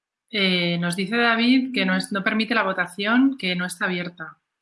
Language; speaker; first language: Spanish; native; Spanish